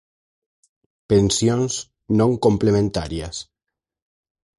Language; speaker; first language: Galician; native; Galician